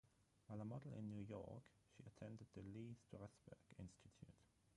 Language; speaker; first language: English; non-native, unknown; German